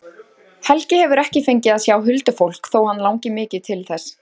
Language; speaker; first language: Icelandic; native; Icelandic